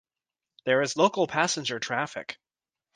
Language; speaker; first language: English; native; English